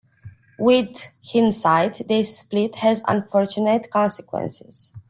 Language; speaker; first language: English; non-native, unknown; Romanian